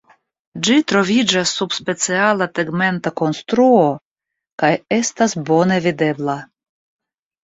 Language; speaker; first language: Esperanto; non-native, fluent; Russian